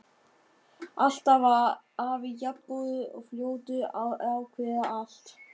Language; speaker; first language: Icelandic; non-native, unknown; German